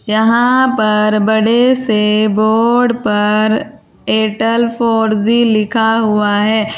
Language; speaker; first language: Hindi; native; Hindi